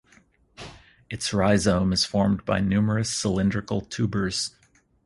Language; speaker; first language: English; native; English